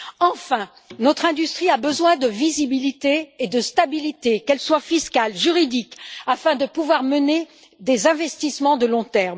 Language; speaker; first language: French; native; French